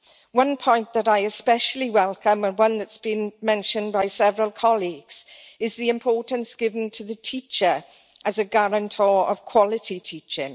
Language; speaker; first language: English; native; English